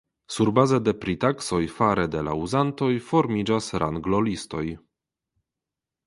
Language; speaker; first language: Esperanto; non-native, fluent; Polish